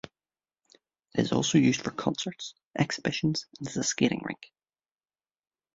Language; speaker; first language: English; native; English